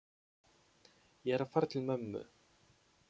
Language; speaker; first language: Icelandic; non-native, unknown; Polish